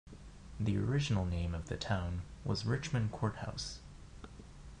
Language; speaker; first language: English; non-native, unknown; Japanese